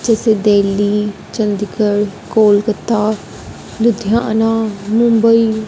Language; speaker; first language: Hindi; non-native, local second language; Punjabi